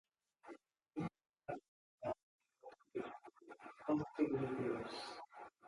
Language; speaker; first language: English; non-native, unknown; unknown